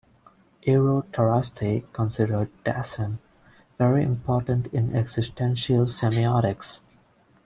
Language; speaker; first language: English; non-native, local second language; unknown